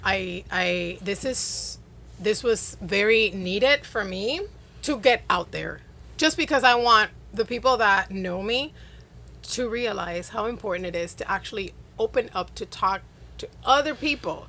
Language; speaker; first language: English; non-native, fluent; Spanish